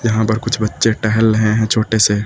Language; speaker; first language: Hindi; native; Hindi